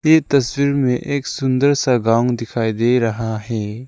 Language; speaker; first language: Hindi; non-native, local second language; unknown